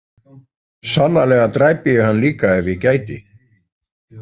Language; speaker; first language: Icelandic; native; Icelandic